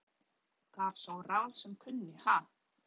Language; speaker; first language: Icelandic; non-native, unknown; Polish